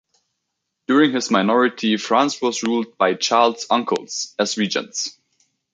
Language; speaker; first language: English; native; English